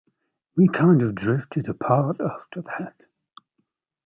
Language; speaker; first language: English; native; English